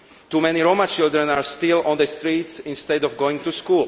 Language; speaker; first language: English; non-native, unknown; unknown